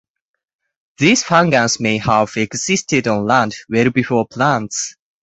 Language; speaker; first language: English; non-native, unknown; Japanese